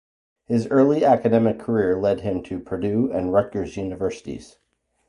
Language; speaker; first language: English; native; English